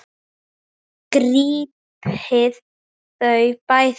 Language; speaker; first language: Icelandic; native; Icelandic